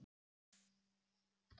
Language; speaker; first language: Icelandic; native; Icelandic